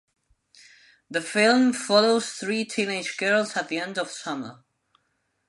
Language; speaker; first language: English; non-native, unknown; Spanish